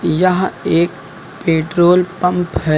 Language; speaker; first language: Hindi; native; Hindi